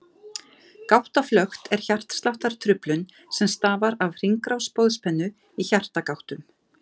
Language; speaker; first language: Icelandic; native; Icelandic